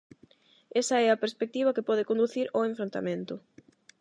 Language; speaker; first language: Galician; non-native, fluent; Spanish